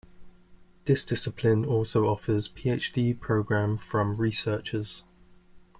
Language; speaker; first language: English; native; English